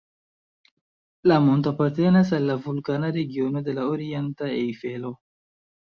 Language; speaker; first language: Esperanto; non-native, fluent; Chinese